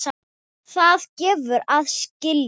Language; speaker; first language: Icelandic; non-native, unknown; Thai